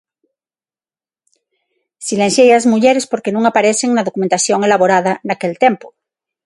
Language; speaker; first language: Galician; non-native, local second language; Spanish